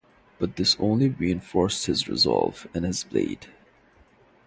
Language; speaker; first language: English; non-native, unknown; Bangla